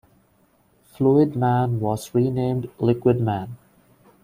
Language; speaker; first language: English; non-native, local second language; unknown